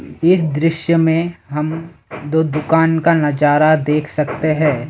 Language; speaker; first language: Hindi; non-native, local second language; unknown